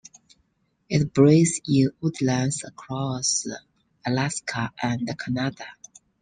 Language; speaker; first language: English; non-native, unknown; Chinese